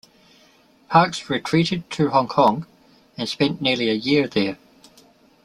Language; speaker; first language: English; native; English